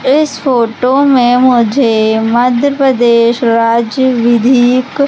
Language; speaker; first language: Hindi; native; Hindi